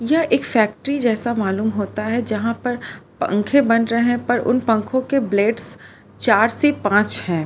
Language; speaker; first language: Hindi; non-native, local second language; Gujarati